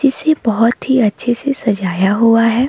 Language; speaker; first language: Hindi; non-native, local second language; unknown